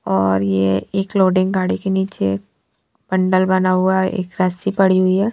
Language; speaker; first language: Hindi; non-native, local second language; Punjabi